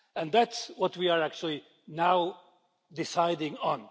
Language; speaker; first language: English; non-native, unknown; Finnish